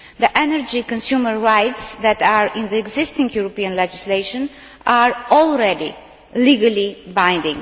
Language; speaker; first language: English; non-native, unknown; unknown